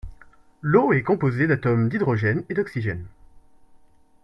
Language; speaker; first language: French; native; French